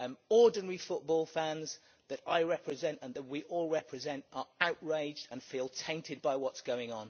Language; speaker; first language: English; native; English